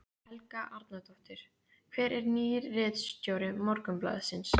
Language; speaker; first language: Icelandic; native; Icelandic